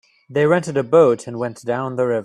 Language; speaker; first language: English; native; English